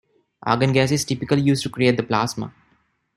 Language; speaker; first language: English; non-native, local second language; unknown